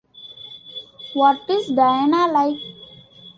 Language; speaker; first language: English; non-native, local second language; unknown